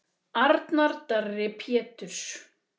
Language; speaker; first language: Icelandic; native; Icelandic